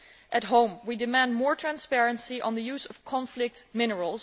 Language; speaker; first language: English; non-native, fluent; Dutch